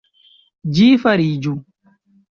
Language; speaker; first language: Esperanto; non-native, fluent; Chinese